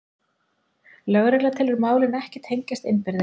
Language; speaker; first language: Icelandic; native; Icelandic